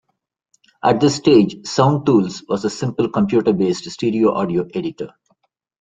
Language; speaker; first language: English; non-native, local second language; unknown